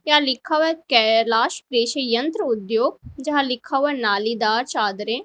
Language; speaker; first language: Hindi; native; Hindi